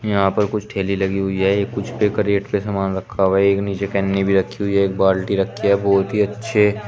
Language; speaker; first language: Hindi; native; Hindi